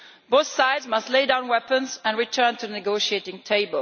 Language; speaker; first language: English; non-native, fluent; Italian